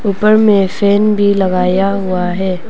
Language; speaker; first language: Hindi; non-native, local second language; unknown